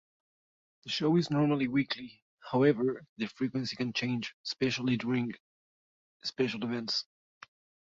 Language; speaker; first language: English; native; English